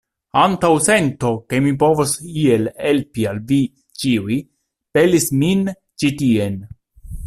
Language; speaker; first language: Esperanto; non-native, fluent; Italian